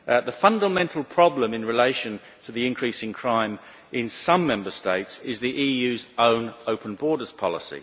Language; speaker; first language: English; native; English